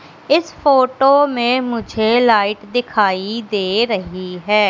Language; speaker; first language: Hindi; native; Hindi